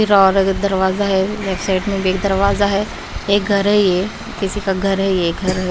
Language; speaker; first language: Hindi; non-native, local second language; Punjabi